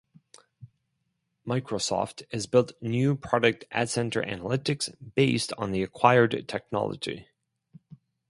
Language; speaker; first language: English; non-native, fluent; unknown